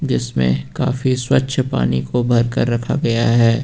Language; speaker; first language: Hindi; native; Hindi